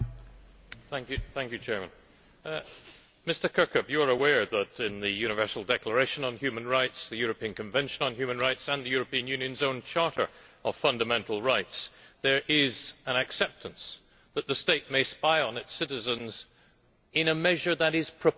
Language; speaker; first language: English; native; English